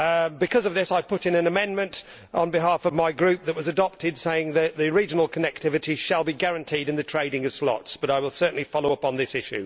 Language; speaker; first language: English; native; English